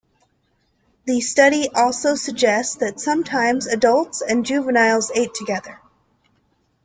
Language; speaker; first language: English; native; English